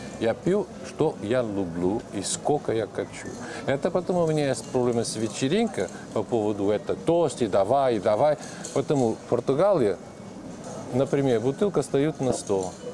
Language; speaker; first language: Russian; non-native, learner; Portuguese